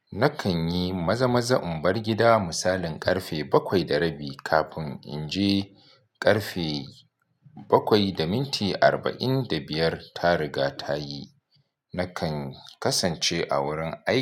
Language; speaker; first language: Hausa; native; Hausa